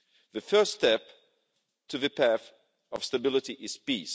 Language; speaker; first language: English; non-native, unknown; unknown